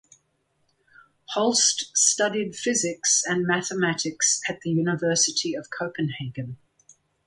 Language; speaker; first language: English; native; English